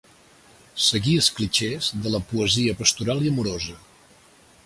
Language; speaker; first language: Catalan; native; Catalan